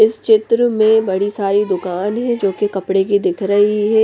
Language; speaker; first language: Hindi; non-native, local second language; Punjabi